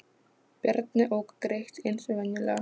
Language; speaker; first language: Icelandic; non-native, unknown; Polish